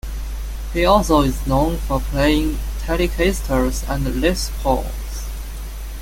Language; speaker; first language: English; non-native, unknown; Chinese